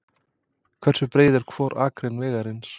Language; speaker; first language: Icelandic; non-native, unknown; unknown